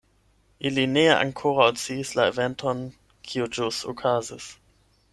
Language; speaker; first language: Esperanto; non-native, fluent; German